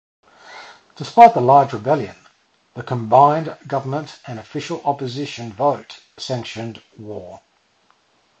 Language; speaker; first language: English; native; English